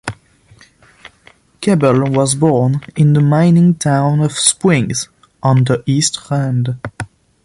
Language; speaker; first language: English; non-native, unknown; French